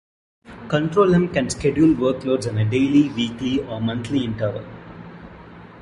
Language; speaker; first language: English; non-native, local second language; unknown